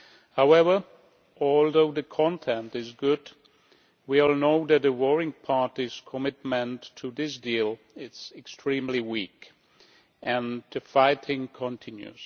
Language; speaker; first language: English; non-native, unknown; Czech